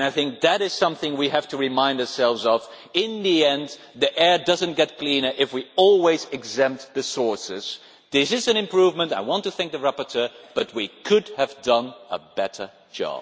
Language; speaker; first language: English; non-native, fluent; Dutch